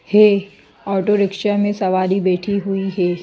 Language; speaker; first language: Hindi; native; Hindi